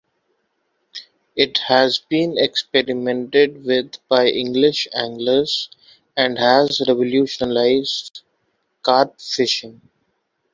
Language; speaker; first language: English; non-native, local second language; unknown